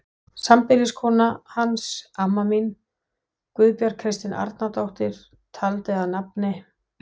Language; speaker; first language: Icelandic; non-native, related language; Danish